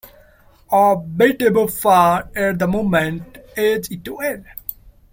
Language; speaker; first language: English; non-native, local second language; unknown